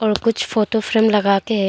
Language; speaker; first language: Hindi; non-native, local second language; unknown